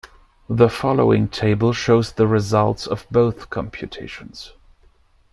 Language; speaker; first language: English; non-native, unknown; German